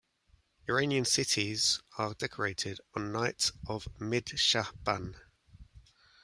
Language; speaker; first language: English; native; English